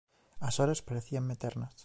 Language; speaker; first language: Galician; native; Galician